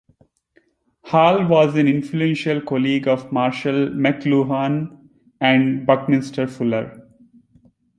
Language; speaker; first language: English; non-native, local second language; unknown